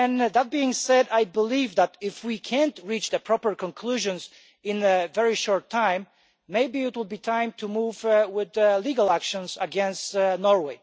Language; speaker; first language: English; non-native, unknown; Polish